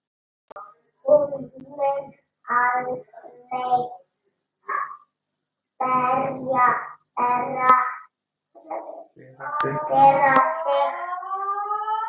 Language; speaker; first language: Icelandic; non-native, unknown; Italian